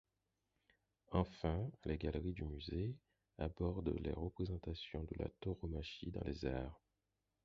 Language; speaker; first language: French; non-native, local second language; Haitian Creole